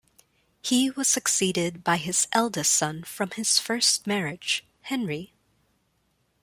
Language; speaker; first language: English; non-native, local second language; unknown